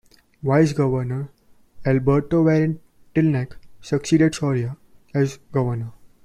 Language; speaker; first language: English; non-native, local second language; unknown